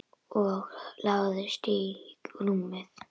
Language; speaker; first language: Icelandic; native; Icelandic